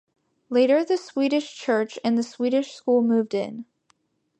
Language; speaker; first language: English; native; English